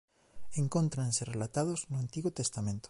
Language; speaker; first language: Galician; native; Galician